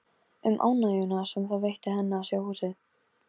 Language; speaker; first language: Icelandic; non-native, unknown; Polish